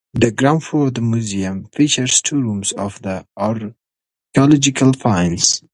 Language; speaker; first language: English; non-native, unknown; Pashto